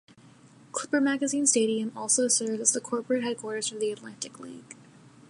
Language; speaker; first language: English; native; English